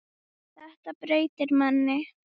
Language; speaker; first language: Icelandic; native; Icelandic